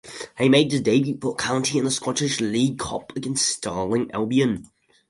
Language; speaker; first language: English; native; English